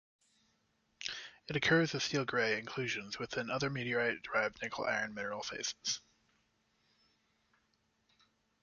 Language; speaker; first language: English; native; English